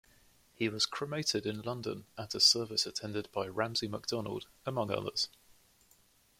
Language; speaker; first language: English; native; English